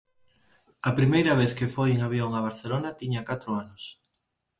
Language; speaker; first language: Galician; non-native, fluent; Spanish